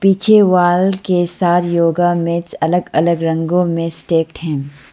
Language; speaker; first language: Hindi; non-native, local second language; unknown